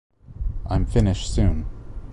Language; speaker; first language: English; native; English